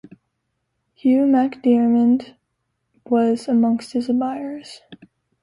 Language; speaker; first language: English; native; English